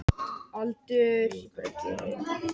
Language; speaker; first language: Icelandic; non-native, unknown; Japanese